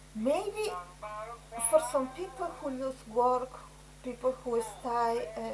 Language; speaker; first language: English; non-native, learner; Spanish